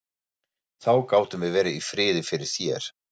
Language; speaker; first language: Icelandic; non-native, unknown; German